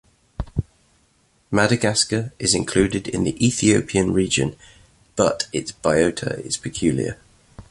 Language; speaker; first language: English; native; English